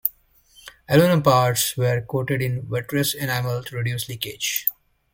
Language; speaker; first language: English; native; English